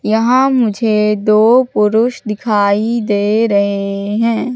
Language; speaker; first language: Hindi; native; Hindi